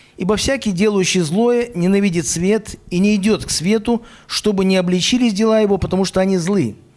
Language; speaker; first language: Russian; native; Russian